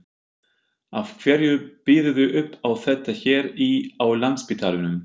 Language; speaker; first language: Icelandic; non-native, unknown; German